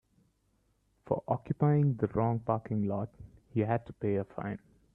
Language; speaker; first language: English; non-native, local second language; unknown